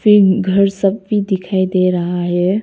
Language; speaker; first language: Hindi; non-native, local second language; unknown